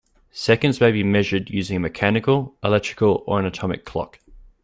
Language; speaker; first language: English; native; English